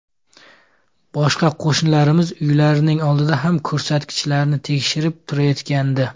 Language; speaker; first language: Uzbek; native; Uzbek